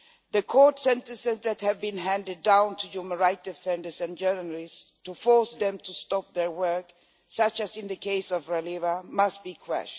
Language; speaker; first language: English; non-native, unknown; Swedish